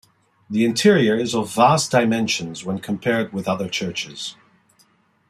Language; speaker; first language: English; non-native, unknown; Dutch